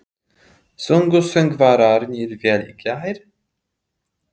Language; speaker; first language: Icelandic; non-native, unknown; Polish